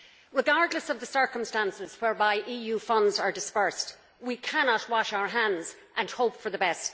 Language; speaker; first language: English; native; English